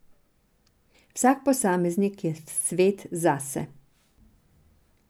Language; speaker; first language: Slovenian; non-native, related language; Serbian